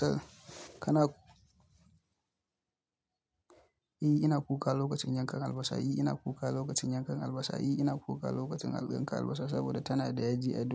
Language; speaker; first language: Hausa; native; Hausa